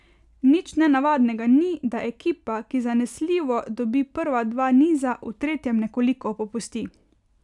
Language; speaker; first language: Slovenian; native; Slovenian